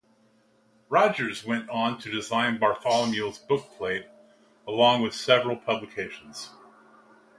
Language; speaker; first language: English; native; English